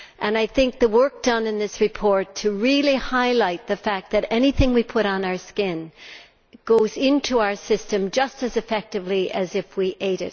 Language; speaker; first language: English; native; English